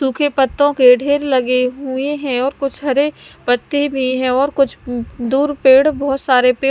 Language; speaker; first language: Hindi; non-native, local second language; Punjabi